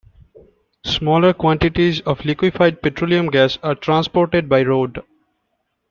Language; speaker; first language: English; non-native, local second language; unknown